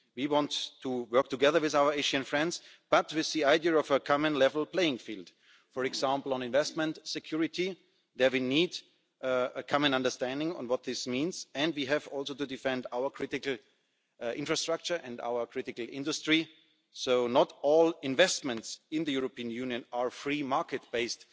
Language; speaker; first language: English; non-native, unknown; German